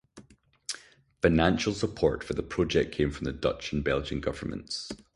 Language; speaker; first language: English; native; English